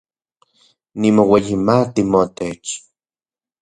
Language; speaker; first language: Central Puebla Nahuatl; non-native, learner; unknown